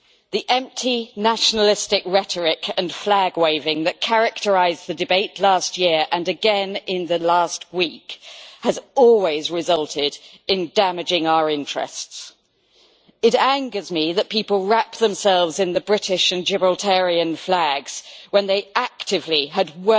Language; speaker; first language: English; native; English